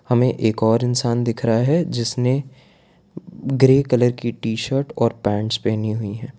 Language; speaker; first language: Hindi; non-native, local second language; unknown